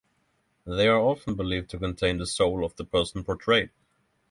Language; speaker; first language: English; non-native, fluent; Norwegian